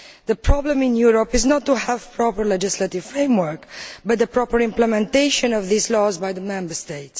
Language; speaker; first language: English; non-native, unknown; Romanian